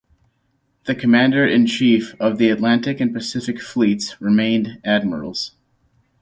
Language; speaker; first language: English; native; English